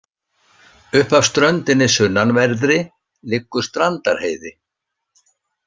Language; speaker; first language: Icelandic; native; Icelandic